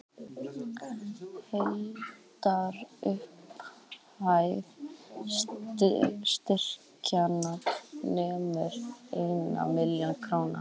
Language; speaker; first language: Icelandic; native; Icelandic